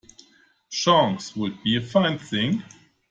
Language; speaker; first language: English; non-native, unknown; German